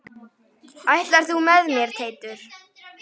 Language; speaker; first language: Icelandic; native; Icelandic